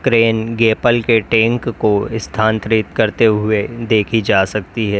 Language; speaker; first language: Hindi; native; Hindi